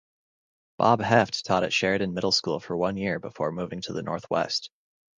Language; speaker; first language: English; native; English